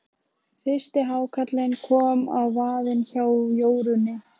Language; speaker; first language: Icelandic; native; Icelandic